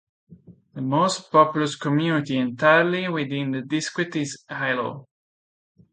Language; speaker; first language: English; non-native, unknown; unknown